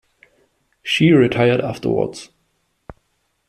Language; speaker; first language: English; non-native, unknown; German